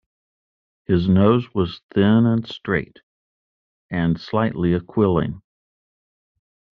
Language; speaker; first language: English; native; English